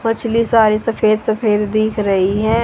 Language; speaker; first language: Hindi; native; Hindi